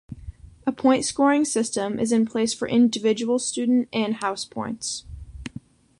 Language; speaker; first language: English; native; English